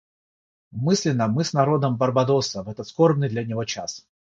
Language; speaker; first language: Russian; non-native, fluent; Georgian